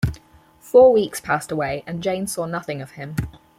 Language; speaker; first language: English; native; English